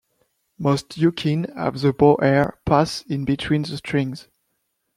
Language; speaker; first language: English; non-native, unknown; French